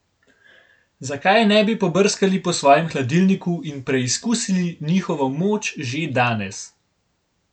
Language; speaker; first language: Slovenian; native; Slovenian